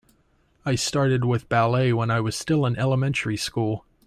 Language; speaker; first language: English; native; English